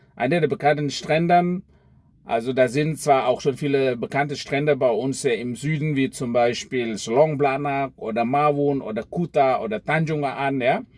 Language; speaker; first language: German; non-native, fluent; Indonesian